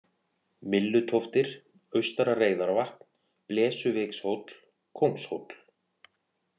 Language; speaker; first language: Icelandic; native; Icelandic